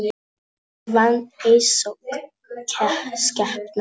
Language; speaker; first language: Icelandic; non-native, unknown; Polish